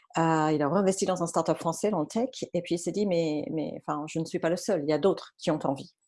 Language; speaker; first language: French; non-native, fluent; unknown